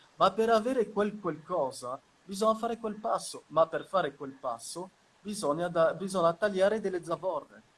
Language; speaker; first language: Italian; non-native, fluent; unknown